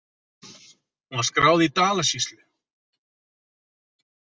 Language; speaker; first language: Icelandic; native; Icelandic